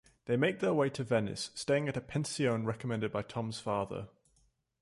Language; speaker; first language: English; native; English